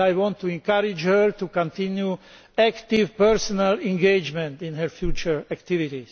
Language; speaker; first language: English; non-native, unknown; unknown